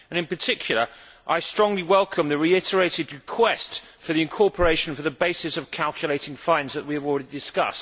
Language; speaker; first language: English; native; English